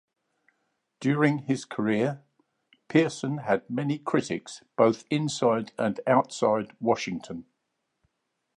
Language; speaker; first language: English; native; English